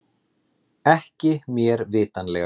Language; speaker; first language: Icelandic; native; Icelandic